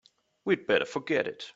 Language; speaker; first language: English; non-native, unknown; German